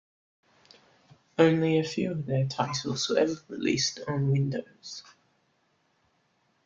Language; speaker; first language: English; native; English